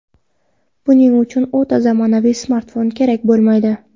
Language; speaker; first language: Uzbek; non-native, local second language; Kara-Kalpak